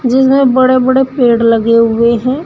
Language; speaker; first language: Hindi; native; Hindi